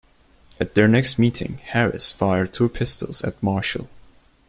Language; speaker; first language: English; non-native, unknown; Turkish